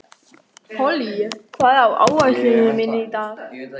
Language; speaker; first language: Icelandic; non-native, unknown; German